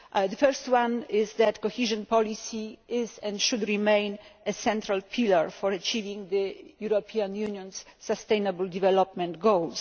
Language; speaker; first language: English; non-native, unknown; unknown